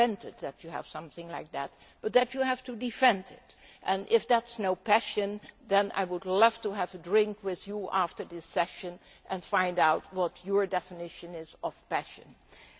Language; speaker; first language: English; non-native, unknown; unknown